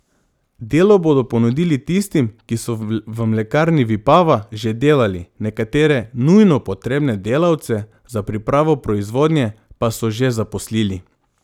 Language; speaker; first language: Slovenian; non-native, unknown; Macedonian